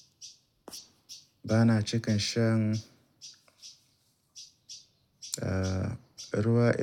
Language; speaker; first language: Hausa; native; Hausa